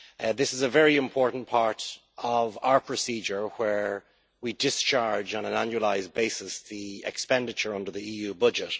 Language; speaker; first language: English; native; English